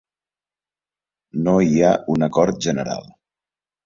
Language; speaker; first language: Catalan; native; Catalan